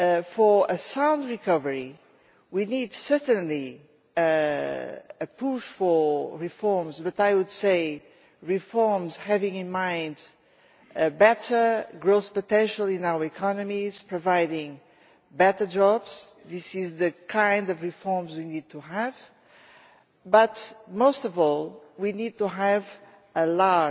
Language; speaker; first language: English; non-native, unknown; Portuguese